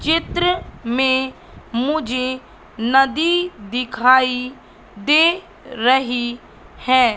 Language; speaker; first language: Hindi; native; Hindi